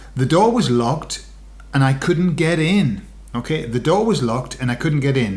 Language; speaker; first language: English; native; English